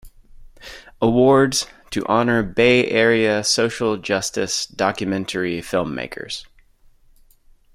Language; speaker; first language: English; native; English